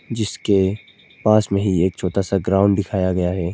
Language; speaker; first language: Hindi; non-native, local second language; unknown